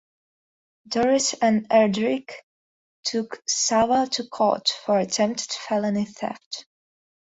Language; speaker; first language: English; non-native, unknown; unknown